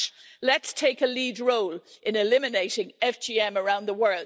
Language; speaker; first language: English; native; English